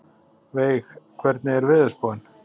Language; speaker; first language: Icelandic; native; Icelandic